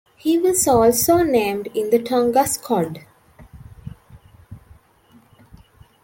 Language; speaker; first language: English; non-native, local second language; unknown